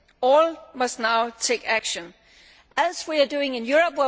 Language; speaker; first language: English; non-native, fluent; Danish